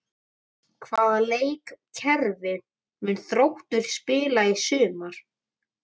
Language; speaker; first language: Icelandic; native; Icelandic